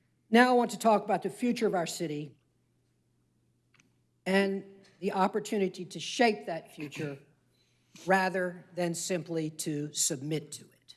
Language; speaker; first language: English; native; English